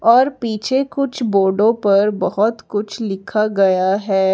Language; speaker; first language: Hindi; native; Hindi